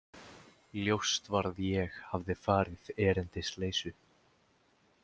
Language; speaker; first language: Icelandic; native; Icelandic